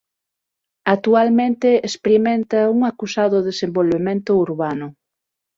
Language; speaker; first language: Galician; non-native, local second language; Spanish